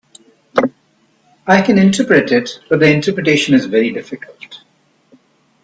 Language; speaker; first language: English; non-native, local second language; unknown